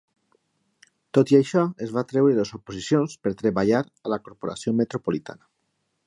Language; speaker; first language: Catalan; non-native, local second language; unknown